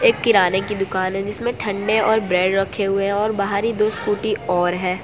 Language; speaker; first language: Hindi; non-native, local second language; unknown